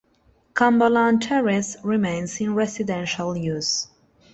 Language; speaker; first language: English; non-native, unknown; Spanish